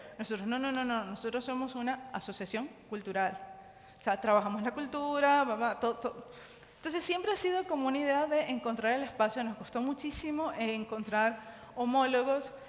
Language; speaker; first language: Spanish; native; Spanish